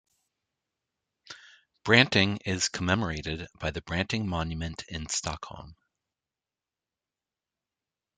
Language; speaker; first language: English; native; English